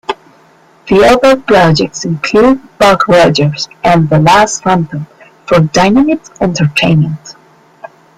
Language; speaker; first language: English; native; English